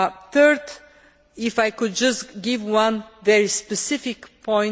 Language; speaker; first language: English; non-native, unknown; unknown